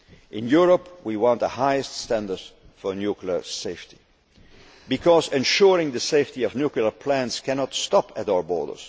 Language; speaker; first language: English; non-native, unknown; Dutch